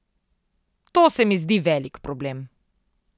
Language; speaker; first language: Slovenian; native; Slovenian